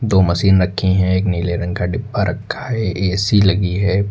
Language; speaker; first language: Hindi; native; Hindi